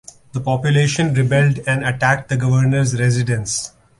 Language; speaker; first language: English; non-native, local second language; Urdu